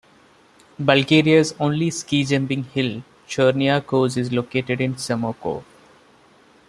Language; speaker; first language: English; non-native, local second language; Malayalam